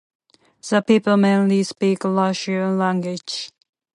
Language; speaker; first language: English; non-native, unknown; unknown